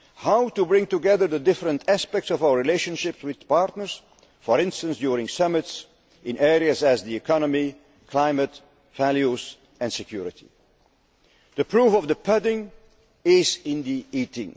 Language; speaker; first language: English; non-native, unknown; Dutch